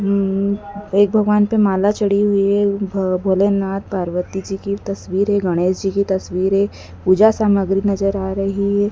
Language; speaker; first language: Hindi; native; Hindi